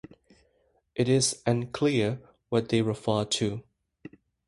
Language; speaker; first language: English; non-native, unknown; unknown